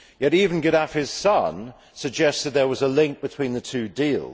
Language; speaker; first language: English; native; English